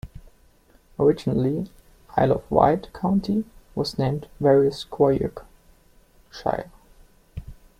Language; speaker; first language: English; non-native, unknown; German